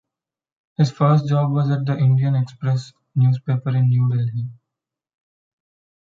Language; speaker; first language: English; non-native, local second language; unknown